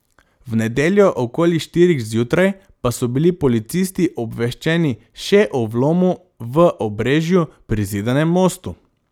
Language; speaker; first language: Slovenian; non-native, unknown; Macedonian